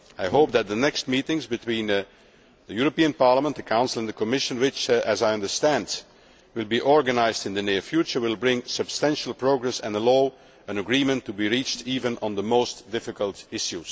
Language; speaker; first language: English; non-native, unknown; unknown